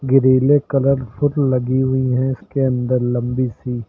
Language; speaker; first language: Hindi; native; Hindi